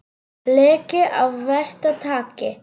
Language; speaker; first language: Icelandic; non-native, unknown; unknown